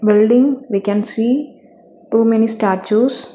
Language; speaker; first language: English; non-native, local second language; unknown